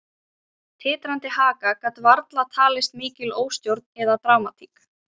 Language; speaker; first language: Icelandic; non-native, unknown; Ukrainian